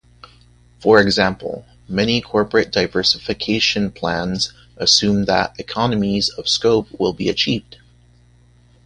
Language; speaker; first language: English; native; English